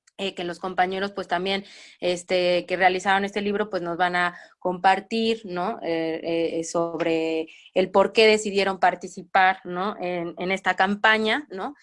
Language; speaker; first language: Spanish; native; Spanish